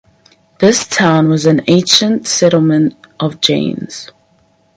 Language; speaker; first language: English; native; English